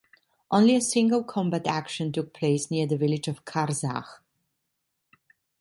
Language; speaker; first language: English; non-native, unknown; Italian